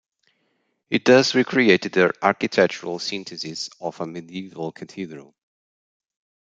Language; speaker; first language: English; non-native, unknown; Portuguese